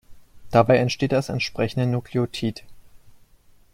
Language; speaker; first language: German; native; German